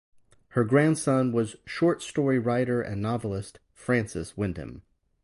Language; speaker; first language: English; native; English